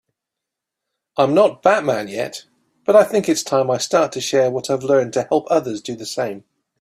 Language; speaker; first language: English; native; English